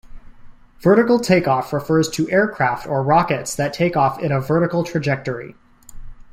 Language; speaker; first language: English; native; English